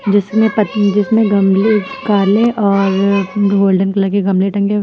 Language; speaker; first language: Hindi; native; Hindi